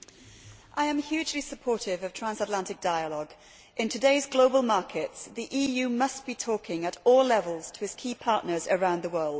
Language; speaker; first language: English; native; English